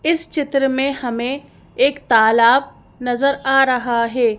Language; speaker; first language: Hindi; native; Hindi